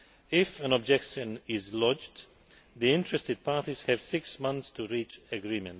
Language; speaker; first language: English; non-native, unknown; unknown